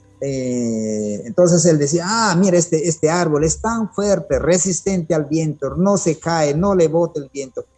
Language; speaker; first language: Spanish; non-native, local second language; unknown